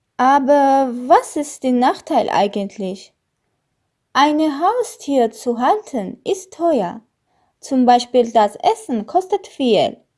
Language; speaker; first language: German; non-native, learner; Armenian